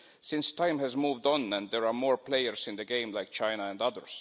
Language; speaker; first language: English; non-native, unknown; Estonian